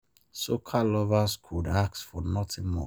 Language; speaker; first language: English; non-native, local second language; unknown